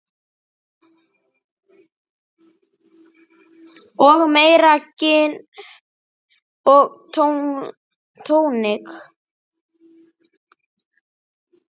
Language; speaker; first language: Icelandic; native; Icelandic